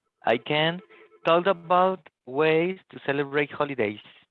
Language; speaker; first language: English; non-native, learner; Spanish